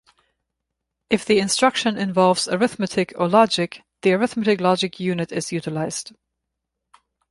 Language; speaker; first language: English; non-native, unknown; German